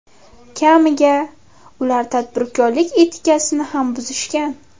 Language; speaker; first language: Uzbek; native; Uzbek